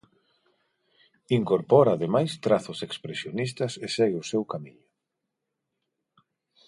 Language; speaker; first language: Galician; non-native, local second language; Spanish